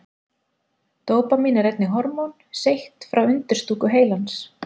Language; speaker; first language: Icelandic; native; Icelandic